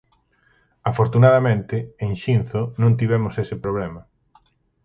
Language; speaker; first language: Galician; native; Galician